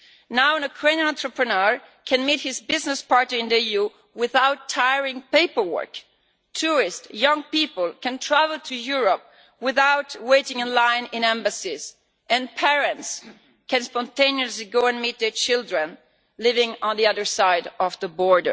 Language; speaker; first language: English; non-native, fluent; Italian